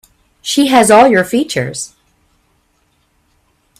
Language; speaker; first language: English; native; English